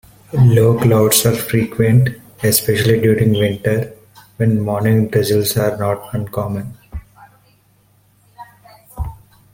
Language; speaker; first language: English; non-native, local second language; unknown